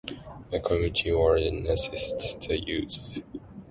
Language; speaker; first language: English; non-native, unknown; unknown